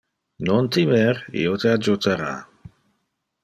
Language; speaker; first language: Interlingua; non-native, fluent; Dutch